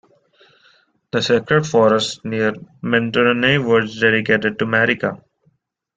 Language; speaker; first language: English; non-native, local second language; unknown